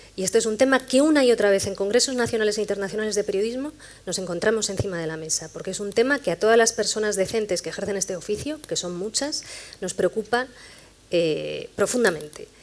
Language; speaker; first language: Spanish; native; Spanish